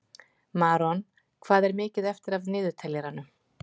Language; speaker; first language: Icelandic; native; Icelandic